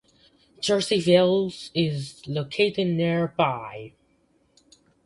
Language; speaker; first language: English; native; English